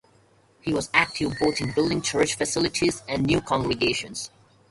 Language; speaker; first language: English; native; English